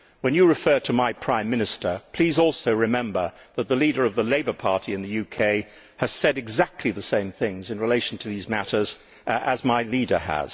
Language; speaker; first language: English; native; English